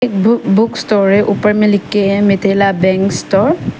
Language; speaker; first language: Hindi; non-native, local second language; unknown